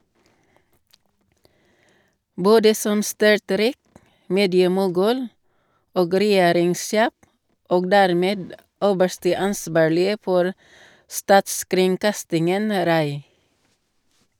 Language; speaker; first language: Norwegian; non-native, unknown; Cebuano